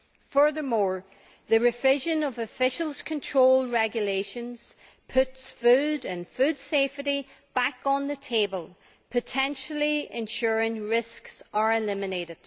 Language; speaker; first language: English; native; English